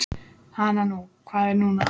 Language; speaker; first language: Icelandic; native; Icelandic